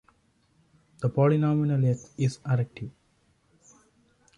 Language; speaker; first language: English; non-native, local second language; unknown